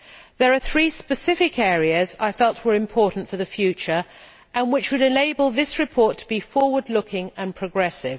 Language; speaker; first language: English; native; English